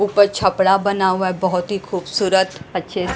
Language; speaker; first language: Hindi; non-native, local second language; Punjabi